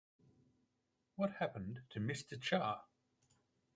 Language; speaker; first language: English; native; English